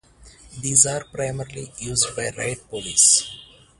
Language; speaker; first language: English; non-native, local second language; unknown